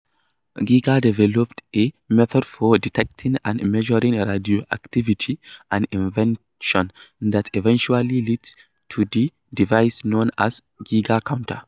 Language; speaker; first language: English; non-native, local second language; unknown